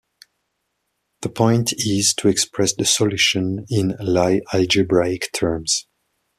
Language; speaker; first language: English; non-native, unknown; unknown